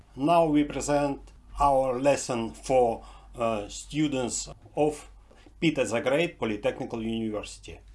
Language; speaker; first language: English; non-native, fluent; Russian